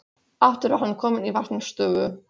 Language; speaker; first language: Icelandic; non-native, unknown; Polish